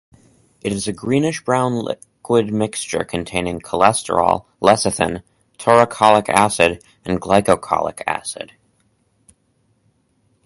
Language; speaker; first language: English; native; English